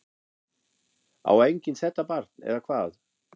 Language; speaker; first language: Icelandic; non-native, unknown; German